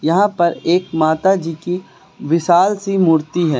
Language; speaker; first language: Hindi; native; Hindi